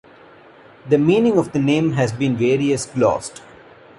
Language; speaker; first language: English; non-native, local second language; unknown